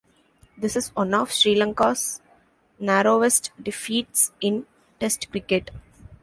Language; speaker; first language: English; non-native, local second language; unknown